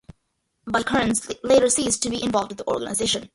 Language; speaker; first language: English; early bilingual, other home language; Malayalam